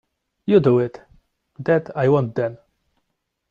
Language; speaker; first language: English; non-native, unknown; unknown